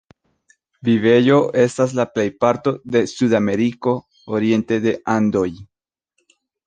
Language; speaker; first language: Esperanto; non-native, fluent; Spanish